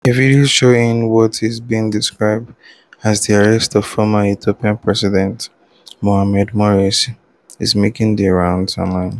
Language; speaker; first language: English; non-native, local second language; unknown